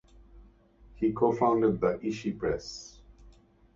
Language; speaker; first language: English; native; English